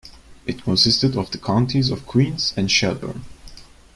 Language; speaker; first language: English; non-native, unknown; Turkish